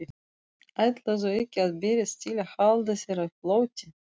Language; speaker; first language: Icelandic; non-native, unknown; Russian